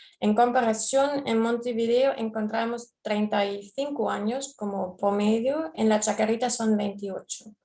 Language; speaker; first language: Spanish; non-native, fluent; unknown